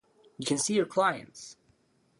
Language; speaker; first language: English; native; English